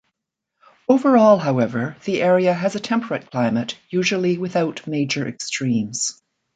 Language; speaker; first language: English; native; English